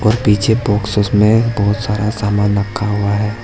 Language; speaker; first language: Hindi; native; Hindi